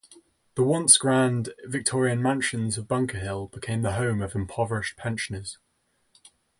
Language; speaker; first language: English; native; English